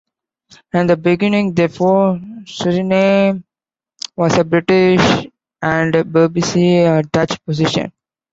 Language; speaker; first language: English; non-native, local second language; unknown